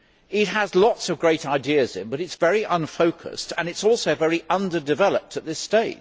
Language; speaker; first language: English; native; English